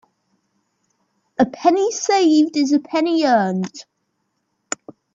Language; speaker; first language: English; native; English